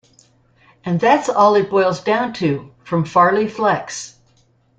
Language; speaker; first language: English; native; English